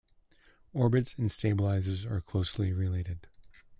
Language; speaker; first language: English; native; English